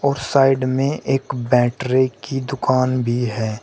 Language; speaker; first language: Hindi; native; Hindi